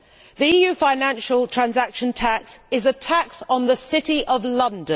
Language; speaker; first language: English; native; English